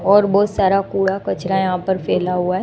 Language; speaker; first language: Hindi; non-native, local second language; Gujarati